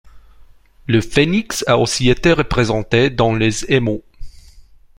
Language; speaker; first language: French; non-native, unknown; Romanian